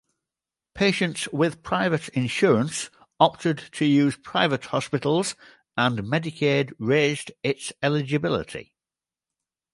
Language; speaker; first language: English; native; English